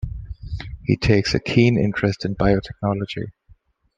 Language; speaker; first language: English; non-native, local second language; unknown